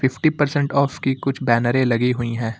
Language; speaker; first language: Hindi; native; Hindi